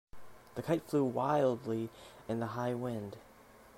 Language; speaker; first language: English; native; English